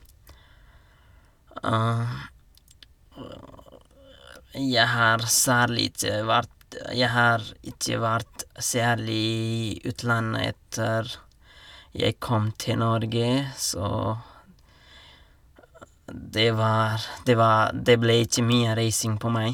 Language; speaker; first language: Norwegian; non-native, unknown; Nepali